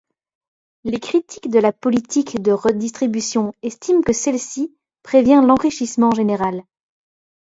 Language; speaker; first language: French; native; French